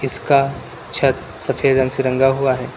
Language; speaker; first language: Hindi; native; Hindi